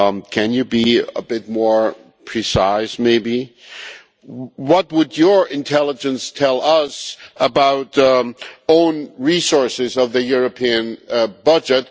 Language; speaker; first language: English; non-native, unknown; German